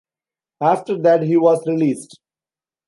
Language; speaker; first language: English; non-native, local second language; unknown